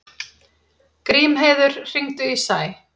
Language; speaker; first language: Icelandic; native; Icelandic